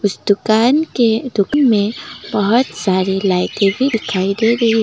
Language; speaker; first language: Hindi; non-native, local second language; Assamese